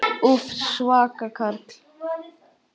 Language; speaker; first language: Icelandic; native; Icelandic